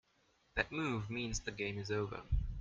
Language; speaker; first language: English; non-native, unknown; French